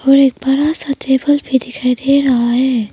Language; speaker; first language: Hindi; non-native, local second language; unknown